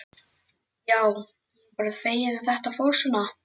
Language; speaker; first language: Icelandic; native; Icelandic